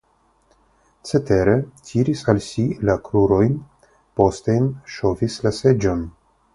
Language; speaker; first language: Esperanto; non-native, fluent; Russian